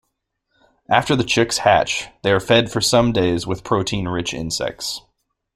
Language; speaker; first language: English; native; English